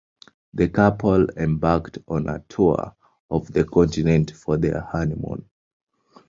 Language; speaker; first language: English; non-native, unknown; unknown